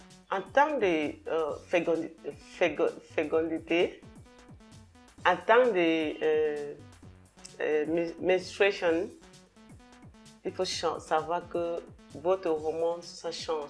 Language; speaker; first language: French; non-native, local second language; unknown